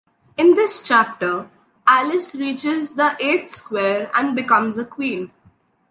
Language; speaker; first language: English; non-native, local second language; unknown